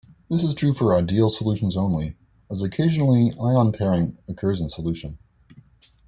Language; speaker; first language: English; native; English